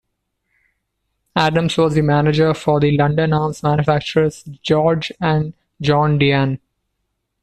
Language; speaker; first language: English; non-native, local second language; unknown